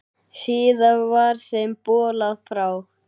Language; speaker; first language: Icelandic; native; Icelandic